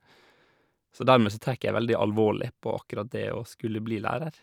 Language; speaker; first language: Norwegian; native; Norwegian